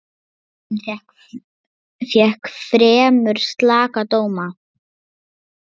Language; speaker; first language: Icelandic; non-native, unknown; Lithuanian